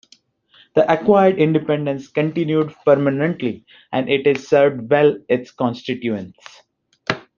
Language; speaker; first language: English; non-native, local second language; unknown